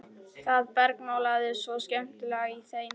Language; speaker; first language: Icelandic; non-native, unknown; Polish